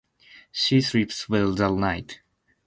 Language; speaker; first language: English; non-native, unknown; Japanese